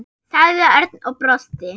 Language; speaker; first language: Icelandic; non-native, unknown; German